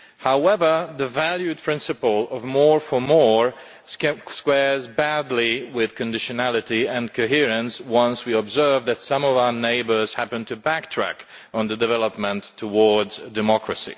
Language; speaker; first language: English; non-native, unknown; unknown